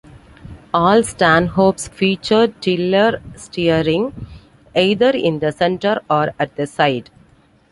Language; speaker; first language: English; non-native, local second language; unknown